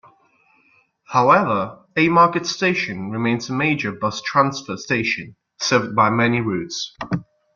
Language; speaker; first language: English; non-native, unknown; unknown